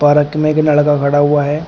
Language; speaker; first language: Hindi; native; Hindi